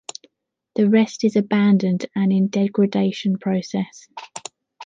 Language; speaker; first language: English; native; English